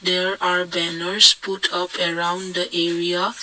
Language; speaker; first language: English; non-native, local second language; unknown